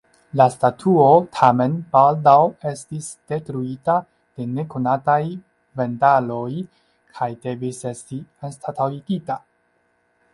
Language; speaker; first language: Esperanto; non-native, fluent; Chinese